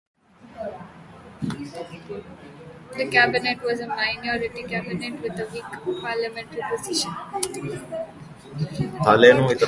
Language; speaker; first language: English; non-native, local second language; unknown